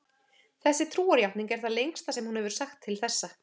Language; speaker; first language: Icelandic; native; Icelandic